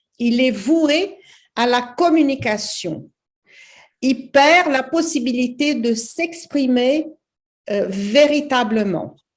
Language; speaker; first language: French; non-native, fluent; Portuguese